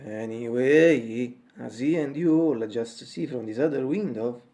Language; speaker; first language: English; non-native, learner; Italian